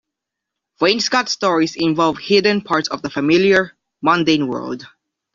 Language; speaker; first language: English; non-native, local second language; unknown